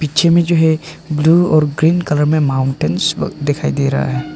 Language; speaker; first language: Hindi; non-native, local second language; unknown